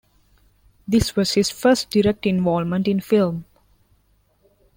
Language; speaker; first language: English; non-native, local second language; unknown